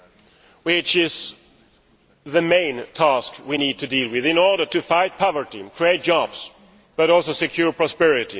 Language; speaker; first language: English; non-native, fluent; Swedish